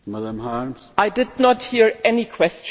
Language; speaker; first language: English; non-native, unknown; German